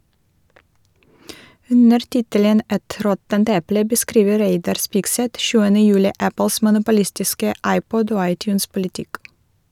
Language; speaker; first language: Norwegian; non-native, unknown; Russian